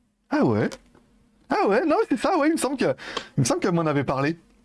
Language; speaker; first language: French; native; French